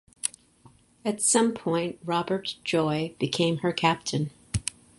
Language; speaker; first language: English; native; English